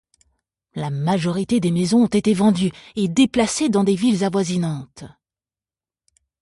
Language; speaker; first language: French; native; French